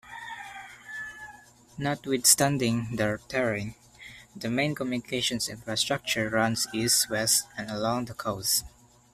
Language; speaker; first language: English; non-native, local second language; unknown